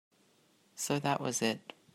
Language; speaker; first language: English; native; English